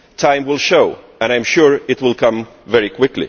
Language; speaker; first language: English; non-native, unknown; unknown